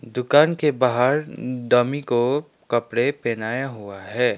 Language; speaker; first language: Hindi; non-native, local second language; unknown